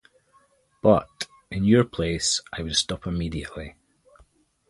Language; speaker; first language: English; native; English